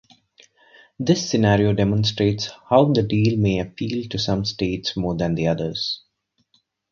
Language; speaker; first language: English; non-native, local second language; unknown